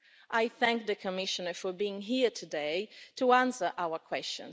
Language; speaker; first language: English; non-native, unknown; Italian